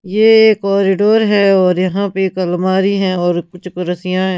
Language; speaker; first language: Hindi; non-native, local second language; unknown